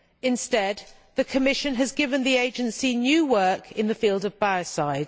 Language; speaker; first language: English; native; English